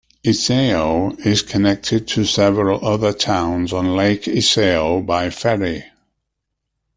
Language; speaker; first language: English; native; English